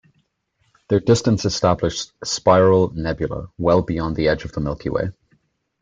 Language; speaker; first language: English; native; English